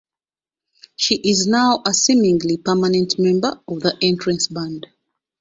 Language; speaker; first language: English; non-native, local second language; Ganda